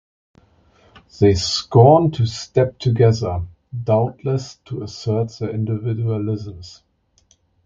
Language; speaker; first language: English; non-native, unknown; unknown